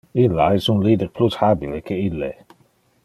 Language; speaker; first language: Interlingua; non-native, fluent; Dutch